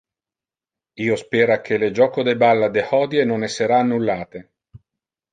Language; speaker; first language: Interlingua; non-native, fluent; Italian